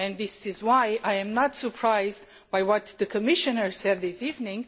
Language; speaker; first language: English; non-native, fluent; Romanian